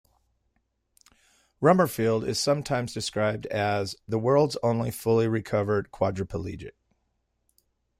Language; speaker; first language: English; native; English